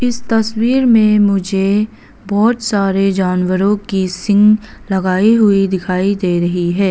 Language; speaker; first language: Hindi; non-native, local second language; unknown